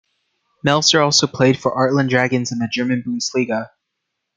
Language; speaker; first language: English; native; English